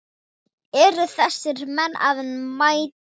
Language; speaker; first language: Icelandic; non-native, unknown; Thai